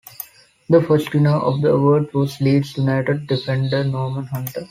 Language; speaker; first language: English; non-native, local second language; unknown